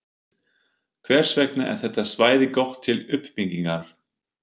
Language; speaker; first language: Icelandic; non-native, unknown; German